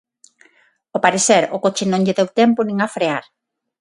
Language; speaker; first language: Galician; non-native, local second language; Spanish